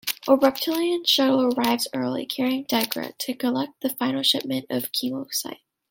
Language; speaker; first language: English; native; English